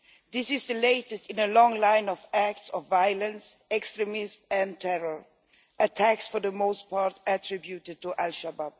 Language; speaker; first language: English; non-native, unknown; Swedish